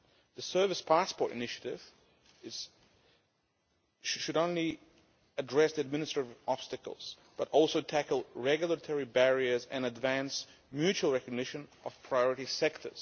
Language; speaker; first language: English; non-native, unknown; Lithuanian